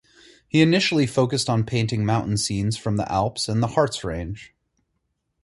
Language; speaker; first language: English; native; English